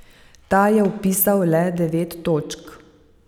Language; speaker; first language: Slovenian; native; Slovenian